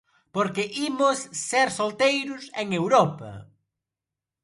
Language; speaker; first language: Galician; non-native, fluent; Spanish